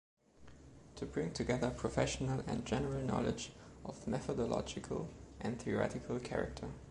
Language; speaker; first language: English; non-native, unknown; German